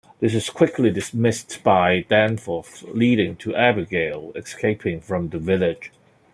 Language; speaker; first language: English; non-native, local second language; Cantonese